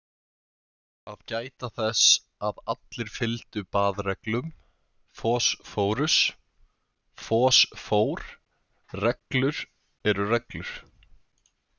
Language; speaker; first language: Icelandic; native; Icelandic